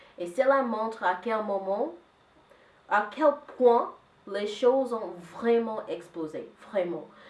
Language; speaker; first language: French; non-native, fluent; English